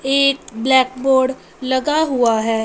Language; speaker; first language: Hindi; non-native, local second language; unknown